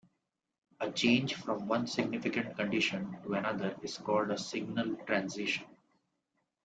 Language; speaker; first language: English; non-native, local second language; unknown